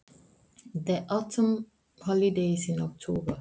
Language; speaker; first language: Icelandic; non-native, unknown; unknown